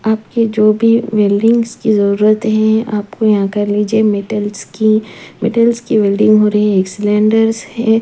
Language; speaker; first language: Hindi; non-native, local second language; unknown